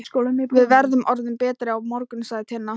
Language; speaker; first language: Icelandic; non-native, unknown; Thai